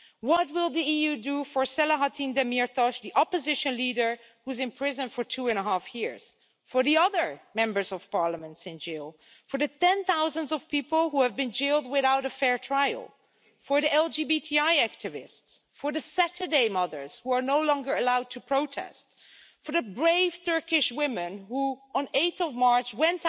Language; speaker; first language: English; non-native, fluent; Dutch